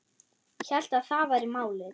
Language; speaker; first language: Icelandic; non-native, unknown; German